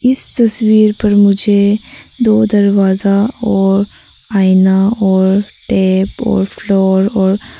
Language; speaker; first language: Hindi; non-native, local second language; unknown